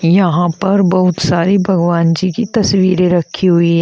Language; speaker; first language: Hindi; native; Hindi